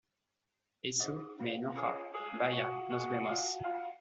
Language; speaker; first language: Spanish; non-native, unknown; French